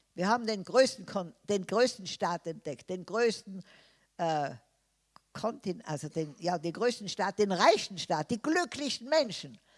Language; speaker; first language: German; non-native, fluent; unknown